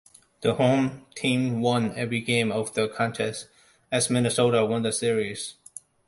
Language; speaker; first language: English; non-native, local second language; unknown